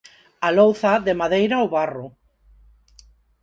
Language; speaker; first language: Galician; non-native, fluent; Spanish